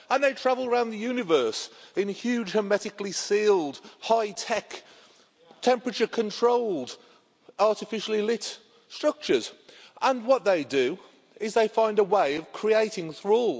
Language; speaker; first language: English; native; English